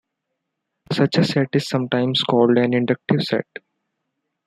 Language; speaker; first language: English; non-native, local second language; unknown